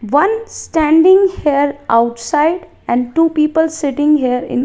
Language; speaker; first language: English; non-native, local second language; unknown